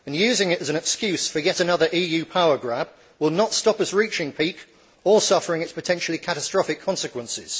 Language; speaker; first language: English; native; English